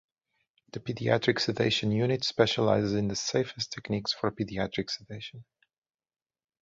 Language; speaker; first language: English; native; English